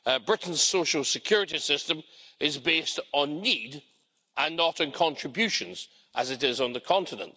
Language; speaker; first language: English; native; English